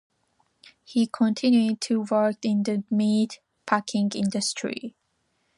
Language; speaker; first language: English; non-native, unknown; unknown